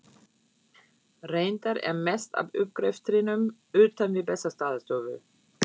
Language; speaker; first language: Icelandic; non-native, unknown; German